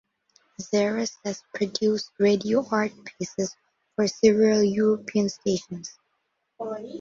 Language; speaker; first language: English; non-native, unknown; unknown